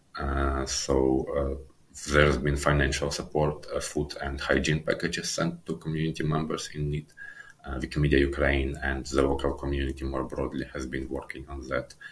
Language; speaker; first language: English; non-native, fluent; Ukrainian